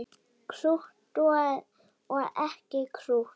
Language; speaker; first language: Icelandic; non-native, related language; Danish